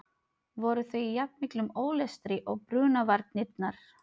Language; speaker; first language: Icelandic; non-native, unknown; Filipino